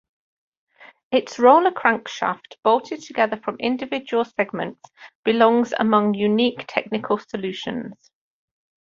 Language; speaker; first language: English; native; English